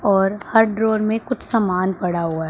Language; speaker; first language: Hindi; non-native, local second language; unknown